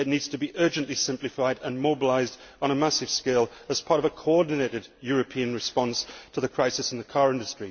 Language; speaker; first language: English; native; English